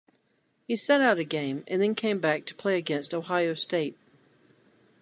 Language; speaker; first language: English; native; English